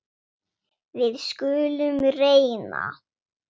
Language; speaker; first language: Icelandic; non-native, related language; Swedish